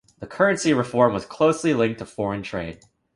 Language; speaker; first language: English; native; English